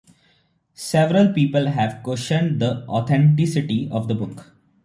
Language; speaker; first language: English; non-native, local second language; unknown